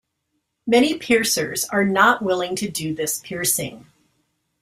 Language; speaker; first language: English; native; English